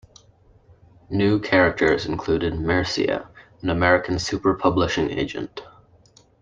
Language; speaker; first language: English; native; English